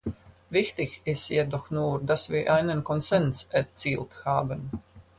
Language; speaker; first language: German; non-native, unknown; Latvian